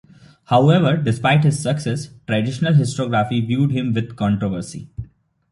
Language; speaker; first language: English; non-native, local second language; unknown